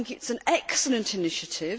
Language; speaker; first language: English; native; English